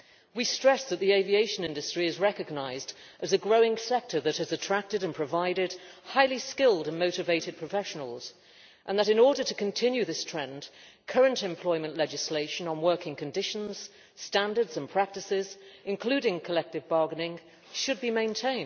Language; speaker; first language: English; native; English